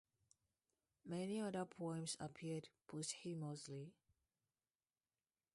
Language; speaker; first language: English; non-native, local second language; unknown